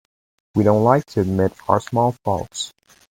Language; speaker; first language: English; native; English